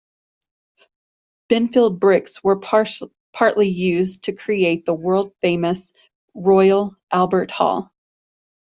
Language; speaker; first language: English; native; English